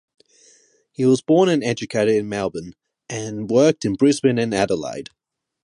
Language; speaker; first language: English; non-native, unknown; Japanese